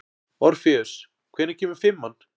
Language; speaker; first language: Icelandic; native; Icelandic